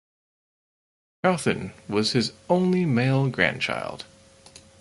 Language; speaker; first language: English; native; English